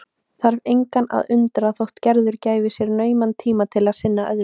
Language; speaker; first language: Icelandic; native; Icelandic